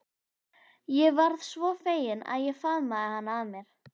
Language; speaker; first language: Icelandic; native; Icelandic